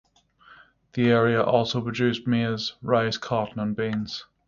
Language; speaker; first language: English; native; English